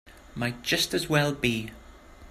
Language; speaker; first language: English; native; English